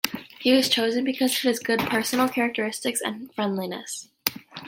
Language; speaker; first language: English; native; English